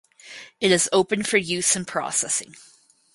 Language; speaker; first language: English; native; English